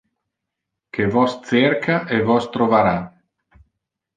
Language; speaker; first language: Interlingua; non-native, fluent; Italian